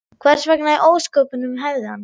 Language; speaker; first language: Icelandic; non-native, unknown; German